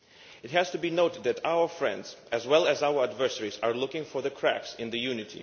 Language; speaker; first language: English; non-native, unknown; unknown